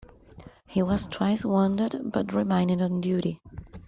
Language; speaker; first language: English; non-native, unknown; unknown